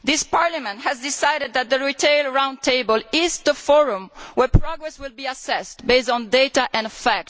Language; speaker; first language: English; non-native, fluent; Italian